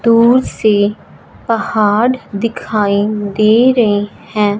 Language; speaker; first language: Hindi; non-native, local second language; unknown